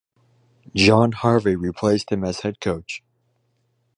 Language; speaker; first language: English; native; English